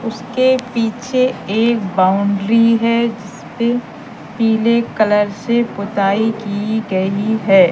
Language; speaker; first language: Hindi; native; Hindi